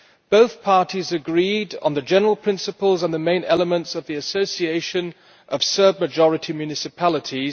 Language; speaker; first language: English; non-native, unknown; German